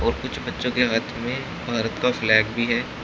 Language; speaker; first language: Hindi; native; Hindi